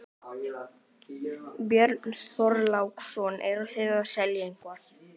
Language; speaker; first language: Icelandic; native; Icelandic